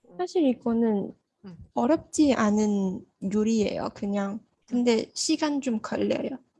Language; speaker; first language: Korean; non-native, learner; Malay